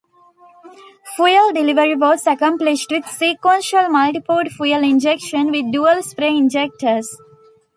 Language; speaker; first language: English; non-native, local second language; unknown